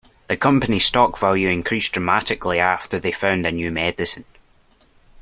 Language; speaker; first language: English; native; English